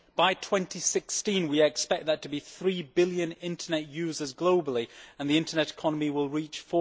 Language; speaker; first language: English; native; English